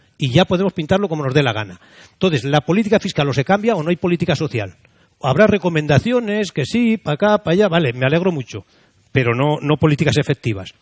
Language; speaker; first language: Spanish; native; Spanish